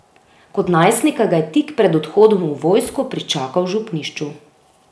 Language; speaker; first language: Slovenian; native; Slovenian